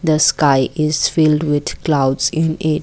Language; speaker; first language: English; non-native, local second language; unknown